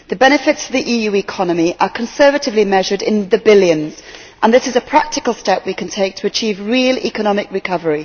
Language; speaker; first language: English; native; English